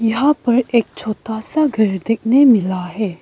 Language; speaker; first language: Hindi; non-native, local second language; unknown